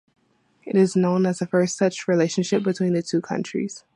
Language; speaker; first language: English; native; English